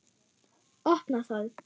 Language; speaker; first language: Icelandic; non-native, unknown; German